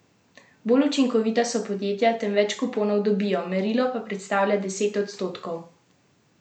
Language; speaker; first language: Slovenian; native; Slovenian